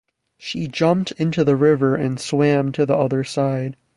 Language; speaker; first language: English; native; English